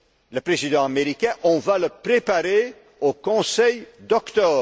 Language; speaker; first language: French; non-native, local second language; Dutch